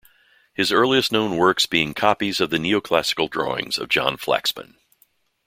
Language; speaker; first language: English; native; English